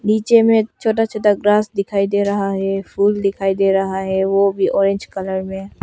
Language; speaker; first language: Hindi; early bilingual, other home language; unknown